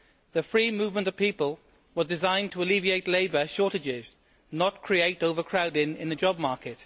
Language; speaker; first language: English; native; English